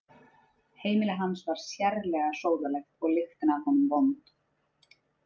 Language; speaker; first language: Icelandic; native; Icelandic